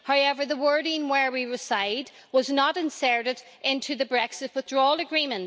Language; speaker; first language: English; native; English